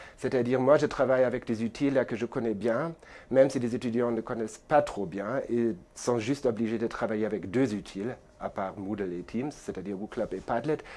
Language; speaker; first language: French; non-native, fluent; German